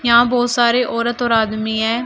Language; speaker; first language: Hindi; native; Hindi